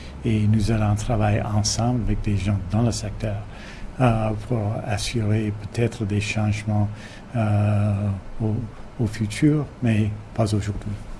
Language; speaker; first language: French; non-native, fluent; English